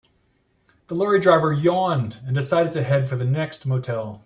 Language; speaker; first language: English; native; English